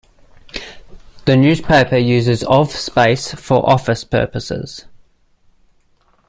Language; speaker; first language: English; native; English